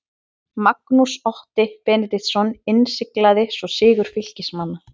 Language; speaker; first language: Icelandic; native; Icelandic